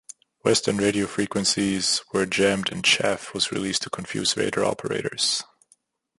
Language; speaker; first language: English; non-native, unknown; German